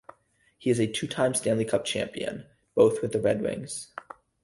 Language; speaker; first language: English; native; English